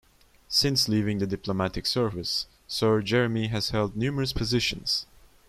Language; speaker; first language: English; non-native, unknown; Turkish